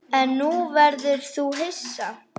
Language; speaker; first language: Icelandic; native; Icelandic